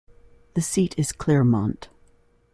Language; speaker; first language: English; native; English